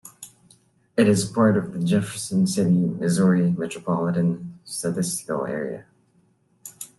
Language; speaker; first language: English; non-native, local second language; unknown